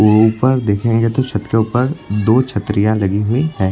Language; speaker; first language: Hindi; native; Hindi